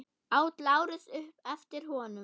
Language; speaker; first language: Icelandic; non-native, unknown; German